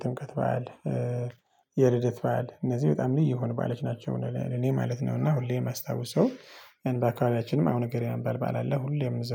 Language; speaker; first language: Amharic; non-native, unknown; Tigrinya